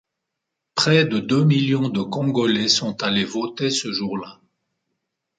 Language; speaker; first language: French; native; French